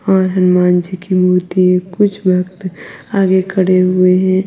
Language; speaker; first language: Hindi; native; Hindi